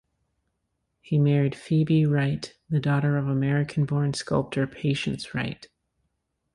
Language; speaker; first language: English; native; English